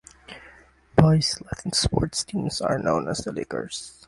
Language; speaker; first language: English; non-native, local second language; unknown